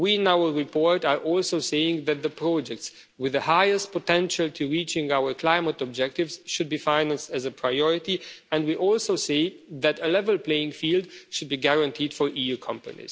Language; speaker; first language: English; non-native, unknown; Romanian